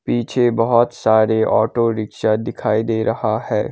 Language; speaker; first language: Hindi; non-native, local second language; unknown